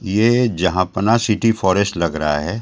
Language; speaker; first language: Hindi; native; Hindi